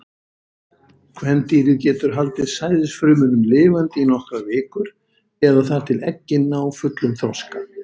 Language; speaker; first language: Icelandic; native; Icelandic